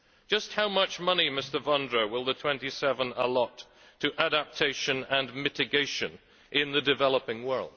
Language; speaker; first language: English; native; English